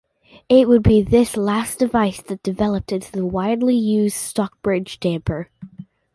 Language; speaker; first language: English; native; English